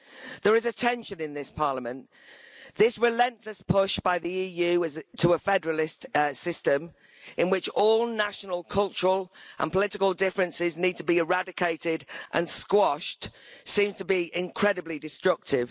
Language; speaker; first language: English; native; English